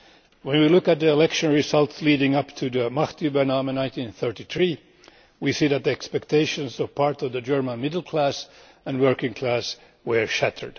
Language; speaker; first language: English; non-native, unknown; Finnish